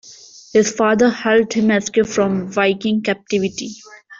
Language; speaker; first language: English; non-native, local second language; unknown